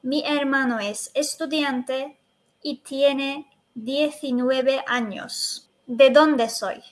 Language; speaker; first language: Spanish; non-native, fluent; Turkish